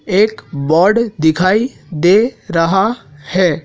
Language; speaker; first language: Hindi; native; Hindi